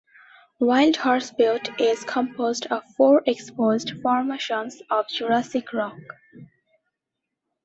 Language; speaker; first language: English; non-native, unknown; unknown